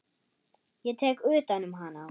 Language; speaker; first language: Icelandic; non-native, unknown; German